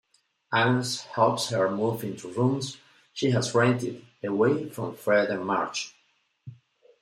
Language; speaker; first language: English; non-native, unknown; Spanish